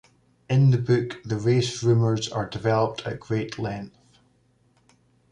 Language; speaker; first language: English; native; English